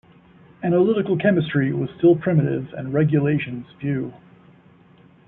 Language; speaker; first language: English; native; English